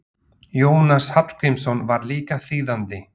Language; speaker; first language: Icelandic; non-native, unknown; Slovak